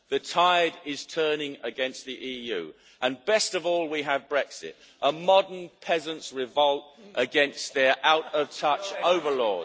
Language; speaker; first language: English; native; English